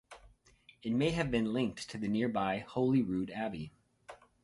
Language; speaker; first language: English; native; English